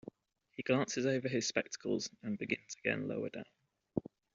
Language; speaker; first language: English; native; English